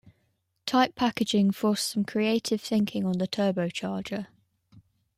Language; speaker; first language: English; native; English